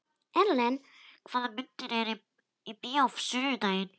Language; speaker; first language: Icelandic; non-native, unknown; Polish